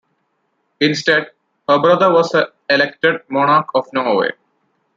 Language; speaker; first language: English; non-native, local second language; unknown